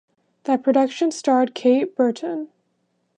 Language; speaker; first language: English; native; English